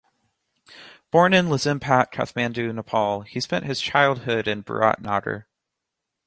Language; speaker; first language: English; native; English